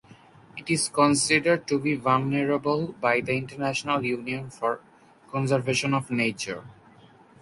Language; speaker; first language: English; non-native, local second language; Bangla